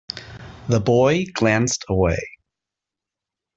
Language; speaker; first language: English; native; English